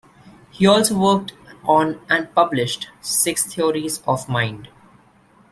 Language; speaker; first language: English; non-native, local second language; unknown